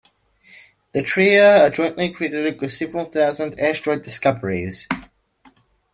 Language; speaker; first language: English; native; English